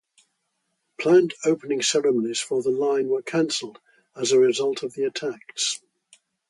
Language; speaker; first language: English; native; English